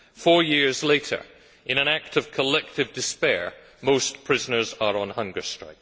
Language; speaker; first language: English; native; English